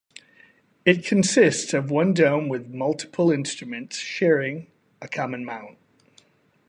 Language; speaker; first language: English; native; English